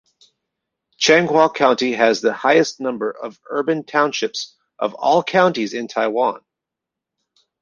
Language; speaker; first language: English; native; English